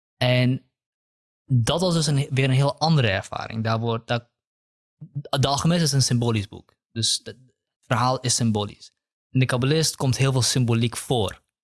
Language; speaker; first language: Dutch; early bilingual, other home language; Kurdish